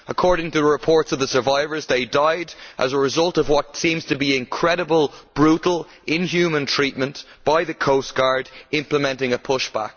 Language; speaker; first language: English; native; English